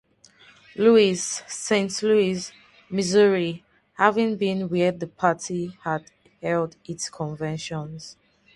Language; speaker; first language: English; non-native, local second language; Yoruba